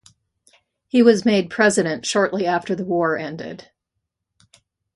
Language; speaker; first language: English; native; English